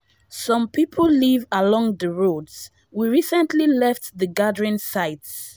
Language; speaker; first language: English; non-native, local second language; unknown